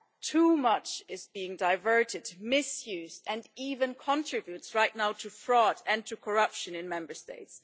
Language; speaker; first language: English; non-native, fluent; German